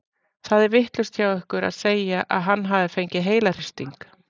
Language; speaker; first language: Icelandic; native; Icelandic